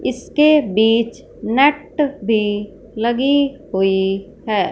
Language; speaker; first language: Hindi; non-native, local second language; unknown